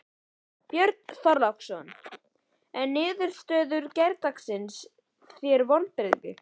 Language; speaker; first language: Icelandic; native; Icelandic